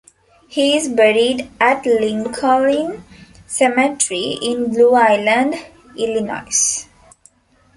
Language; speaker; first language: English; non-native, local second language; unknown